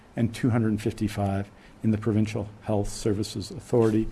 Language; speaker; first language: English; native; English